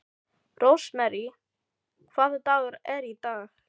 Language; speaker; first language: Icelandic; non-native, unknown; Filipino